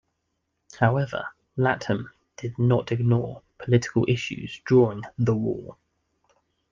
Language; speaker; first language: English; native; English